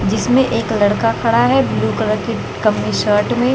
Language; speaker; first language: Hindi; native; Hindi